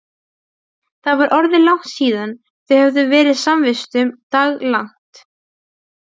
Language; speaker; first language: Icelandic; non-native, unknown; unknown